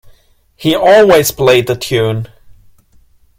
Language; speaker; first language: English; non-native, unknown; German